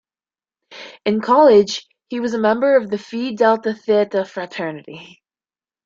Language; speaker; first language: English; native; English